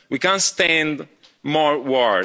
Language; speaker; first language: English; non-native, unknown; Italian